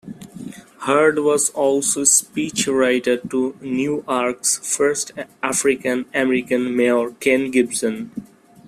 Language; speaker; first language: English; non-native, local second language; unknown